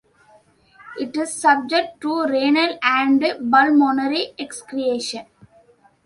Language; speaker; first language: English; non-native, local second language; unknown